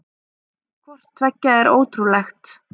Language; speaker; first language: Icelandic; native; Icelandic